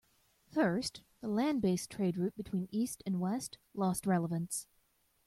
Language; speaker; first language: English; native; English